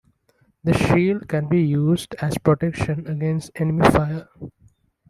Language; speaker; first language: English; non-native, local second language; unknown